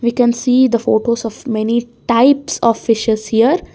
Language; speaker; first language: English; non-native, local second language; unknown